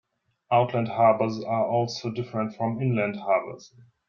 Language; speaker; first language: English; non-native, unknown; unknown